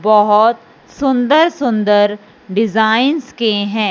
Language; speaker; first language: Hindi; non-native, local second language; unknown